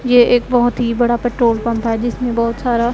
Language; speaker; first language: Hindi; non-native, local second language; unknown